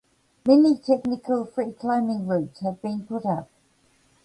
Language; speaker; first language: English; native; English